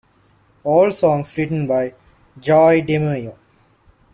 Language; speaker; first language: English; non-native, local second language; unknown